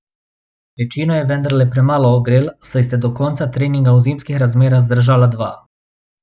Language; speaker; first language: Slovenian; non-native, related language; Bosnian